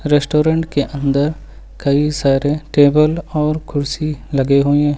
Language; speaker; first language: Hindi; native; Hindi